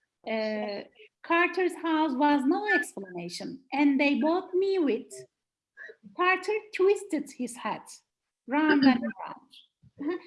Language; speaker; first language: English; non-native, fluent; Turkish